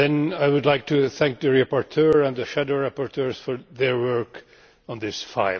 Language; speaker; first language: English; non-native, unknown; Finnish